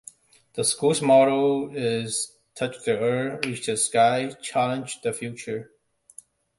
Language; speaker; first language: English; non-native, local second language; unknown